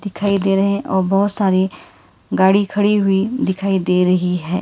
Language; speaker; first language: Hindi; non-native, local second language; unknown